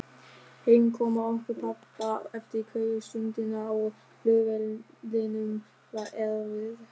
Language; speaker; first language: Icelandic; non-native, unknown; German